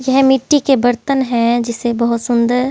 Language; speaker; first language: Hindi; native; Hindi